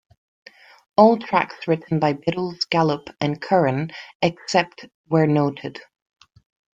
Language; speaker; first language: English; non-native, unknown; Spanish